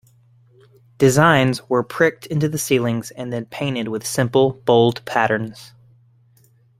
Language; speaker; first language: English; native; English